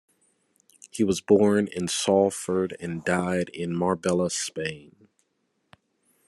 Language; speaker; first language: English; native; English